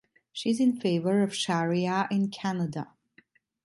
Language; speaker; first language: English; non-native, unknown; Italian